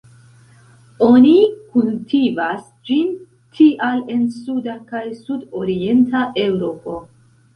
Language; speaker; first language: Esperanto; non-native, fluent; Central Kurdish